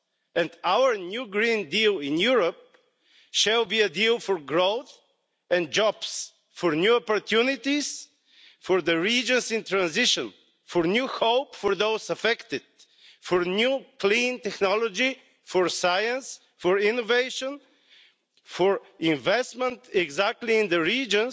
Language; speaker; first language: English; non-native, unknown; Bulgarian